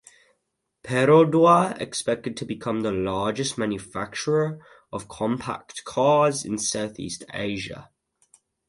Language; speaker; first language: English; native; English